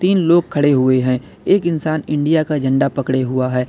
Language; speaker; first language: Hindi; native; Hindi